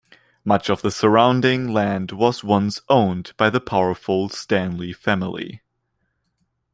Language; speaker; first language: English; non-native, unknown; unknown